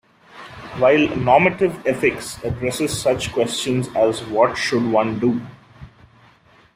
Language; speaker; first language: English; non-native, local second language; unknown